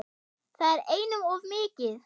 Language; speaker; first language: Icelandic; non-native, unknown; German